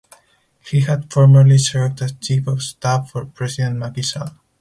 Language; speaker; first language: English; non-native, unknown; Spanish